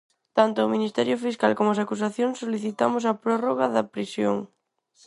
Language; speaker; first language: Galician; non-native, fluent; Spanish